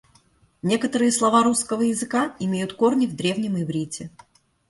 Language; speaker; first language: Russian; native; Russian